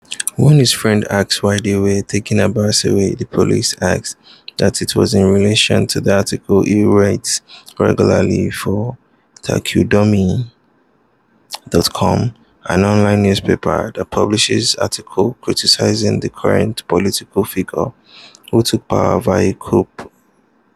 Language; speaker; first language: English; non-native, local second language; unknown